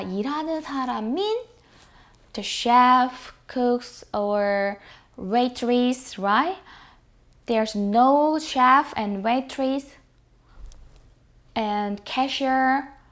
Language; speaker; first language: English; non-native, fluent; Korean